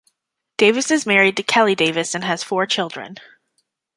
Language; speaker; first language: English; native; English